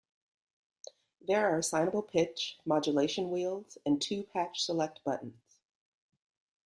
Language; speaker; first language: English; native; English